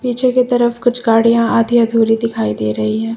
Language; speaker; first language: Hindi; native; Hindi